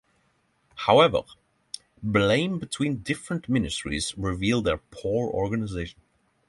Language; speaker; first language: English; non-native, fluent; Norwegian